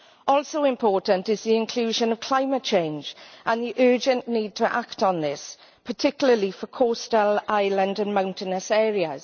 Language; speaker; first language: English; native; English